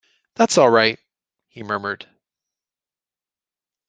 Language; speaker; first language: English; native; English